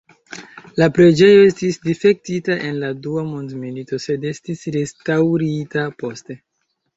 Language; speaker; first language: Esperanto; non-native, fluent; Chinese